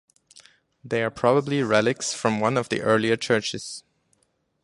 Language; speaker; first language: English; non-native, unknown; German